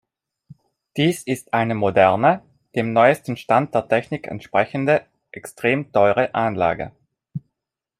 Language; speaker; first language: German; non-native, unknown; Italian